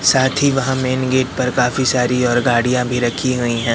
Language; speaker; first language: Hindi; native; Hindi